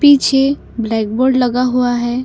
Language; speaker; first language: Hindi; non-native, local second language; Assamese